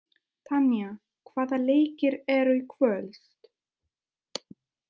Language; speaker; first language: Icelandic; non-native, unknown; Italian